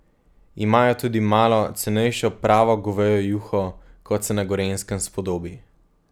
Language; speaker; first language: Slovenian; native; Slovenian